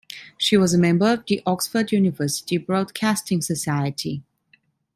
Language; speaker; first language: English; non-native, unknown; Italian